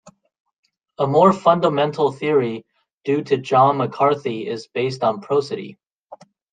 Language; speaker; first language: English; native; English